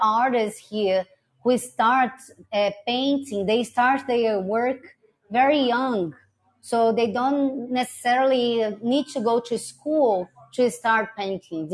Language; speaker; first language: English; non-native, fluent; Portuguese